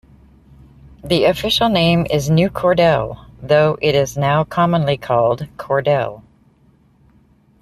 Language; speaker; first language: English; native; English